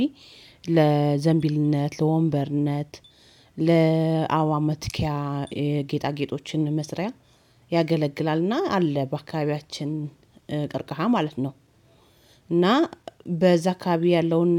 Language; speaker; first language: Amharic; native; Amharic